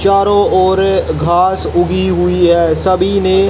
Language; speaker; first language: Hindi; native; Hindi